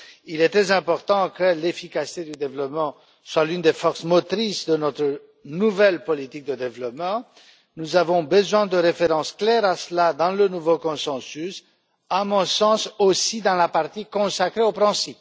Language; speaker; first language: French; non-native, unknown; Romanian